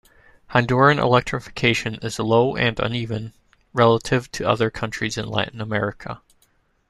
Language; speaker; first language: English; native; English